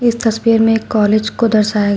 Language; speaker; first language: Hindi; native; Hindi